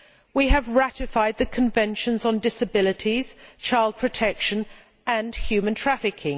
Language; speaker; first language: English; native; English